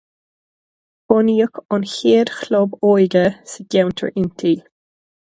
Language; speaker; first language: Irish; non-native, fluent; English